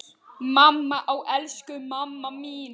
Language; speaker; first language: Icelandic; native; Icelandic